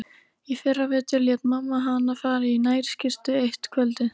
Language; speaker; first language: Icelandic; native; Icelandic